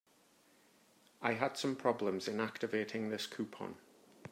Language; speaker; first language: English; native; English